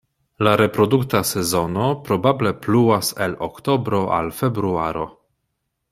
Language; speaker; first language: Esperanto; non-native, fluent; Polish